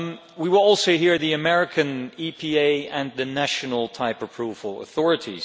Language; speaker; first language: English; non-native, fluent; Dutch